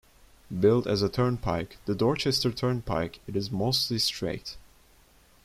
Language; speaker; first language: English; non-native, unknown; Turkish